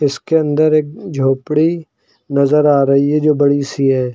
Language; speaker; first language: Hindi; native; Hindi